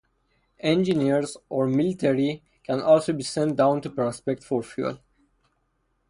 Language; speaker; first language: English; non-native, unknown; Persian